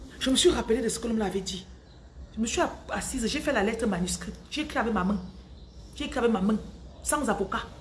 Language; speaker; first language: French; non-native, local second language; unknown